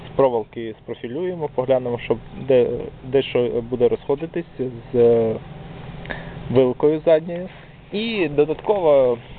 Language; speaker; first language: Ukrainian; non-native, local second language; Russian